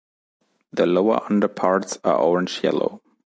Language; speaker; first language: English; non-native, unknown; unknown